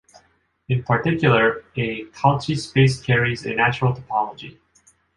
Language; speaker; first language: English; non-native, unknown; Japanese